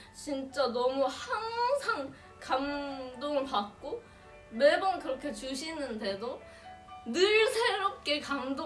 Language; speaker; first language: Korean; non-native, fluent; Indonesian